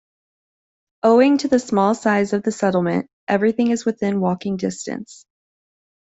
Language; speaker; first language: English; native; English